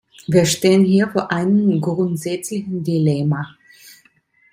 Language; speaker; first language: German; non-native, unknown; Italian